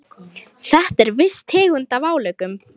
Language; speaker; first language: Icelandic; non-native, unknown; Lithuanian